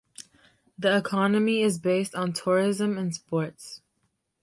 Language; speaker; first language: English; native; English